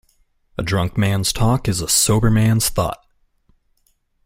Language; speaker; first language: English; native; English